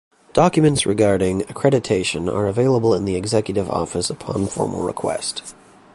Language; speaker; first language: English; native; English